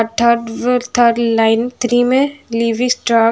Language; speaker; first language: Hindi; non-native, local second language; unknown